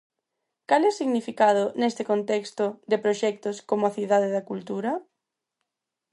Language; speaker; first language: Galician; non-native, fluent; Spanish